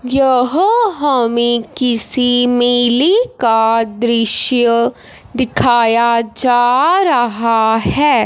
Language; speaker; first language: Hindi; non-native, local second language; Punjabi